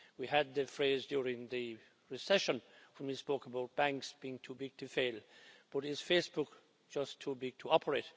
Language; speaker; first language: English; native; English